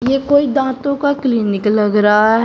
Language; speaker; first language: Hindi; native; Hindi